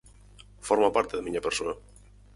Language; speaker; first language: Galician; native; Galician